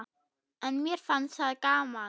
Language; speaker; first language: Icelandic; non-native, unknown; German